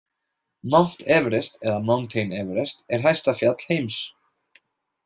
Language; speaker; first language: Icelandic; native; Icelandic